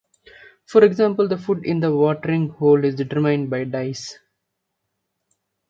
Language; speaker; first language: English; non-native, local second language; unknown